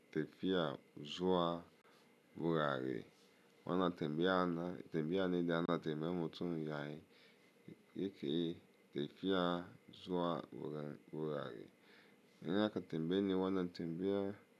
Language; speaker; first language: Hausa; non-native, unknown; Yoruba